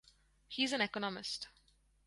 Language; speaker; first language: English; non-native, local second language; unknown